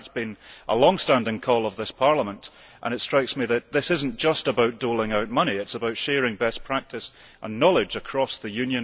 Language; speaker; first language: English; early bilingual, heritage; English